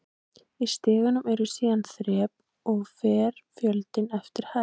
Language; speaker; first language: Icelandic; native; Icelandic